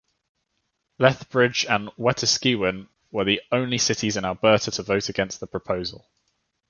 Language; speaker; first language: English; native; English